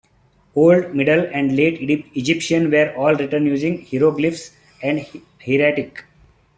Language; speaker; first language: English; non-native, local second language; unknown